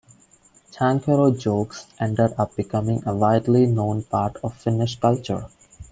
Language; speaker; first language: English; non-native, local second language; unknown